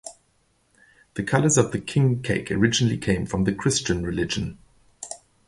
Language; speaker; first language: English; native; English